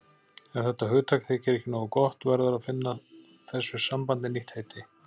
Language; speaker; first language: Icelandic; native; Icelandic